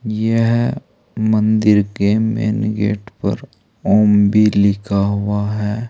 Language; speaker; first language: Hindi; native; Hindi